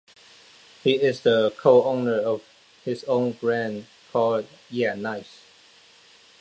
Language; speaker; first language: English; non-native, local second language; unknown